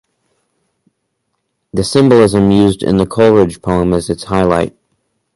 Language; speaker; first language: English; native; English